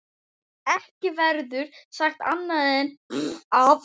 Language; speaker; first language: Icelandic; native; Icelandic